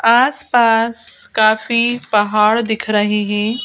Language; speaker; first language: Hindi; native; Hindi